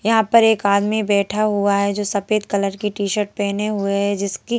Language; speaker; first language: Hindi; native; Hindi